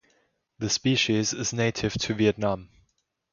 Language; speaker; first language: English; non-native, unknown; German